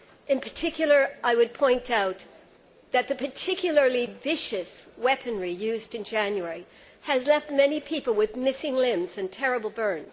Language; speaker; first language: English; native; English